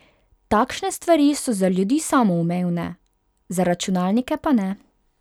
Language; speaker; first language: Slovenian; non-native, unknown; Hungarian